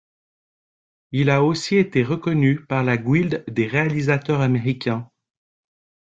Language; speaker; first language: French; native; French